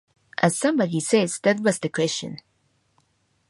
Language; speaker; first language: English; non-native, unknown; Japanese